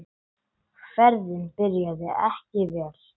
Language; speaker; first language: Icelandic; non-native, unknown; English